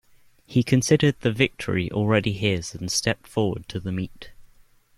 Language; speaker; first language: English; native; English